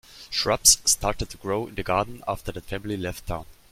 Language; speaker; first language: English; non-native, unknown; German